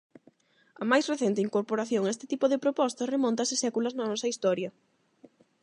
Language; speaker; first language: Galician; non-native, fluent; Spanish